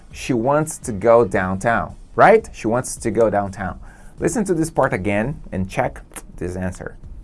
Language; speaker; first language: English; non-native, fluent; Portuguese